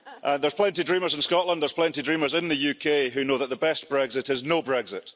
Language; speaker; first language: English; early bilingual, heritage; English